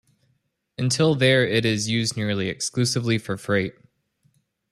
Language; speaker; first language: English; native; English